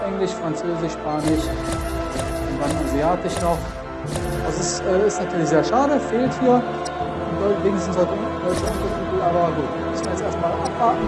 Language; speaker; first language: German; native; German